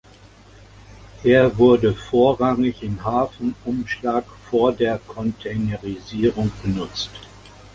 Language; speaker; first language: German; native; German